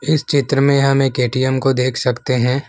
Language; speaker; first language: Hindi; non-native, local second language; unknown